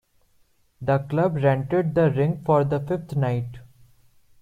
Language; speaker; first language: English; non-native, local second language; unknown